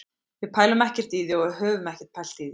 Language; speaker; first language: Icelandic; native; Icelandic